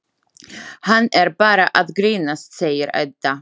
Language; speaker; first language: Icelandic; non-native, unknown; Slovak